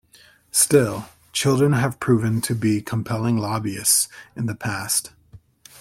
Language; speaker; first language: English; native; English